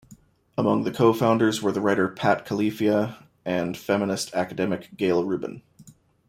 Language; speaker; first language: English; native; English